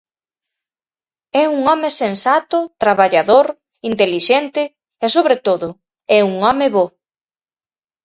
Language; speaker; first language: Galician; native; Galician